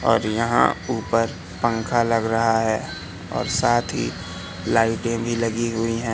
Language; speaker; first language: Hindi; native; Hindi